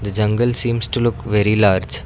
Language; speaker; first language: English; non-native, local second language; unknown